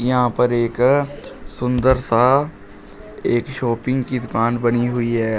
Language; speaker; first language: Hindi; native; Hindi